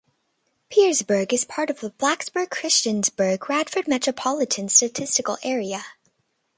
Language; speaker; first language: English; native; English